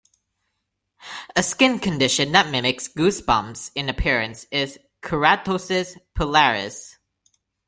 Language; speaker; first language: English; non-native, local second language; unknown